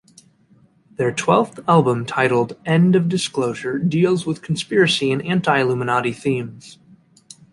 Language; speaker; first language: English; native; English